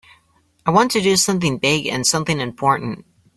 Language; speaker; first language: English; native; English